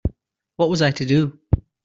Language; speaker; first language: English; native; English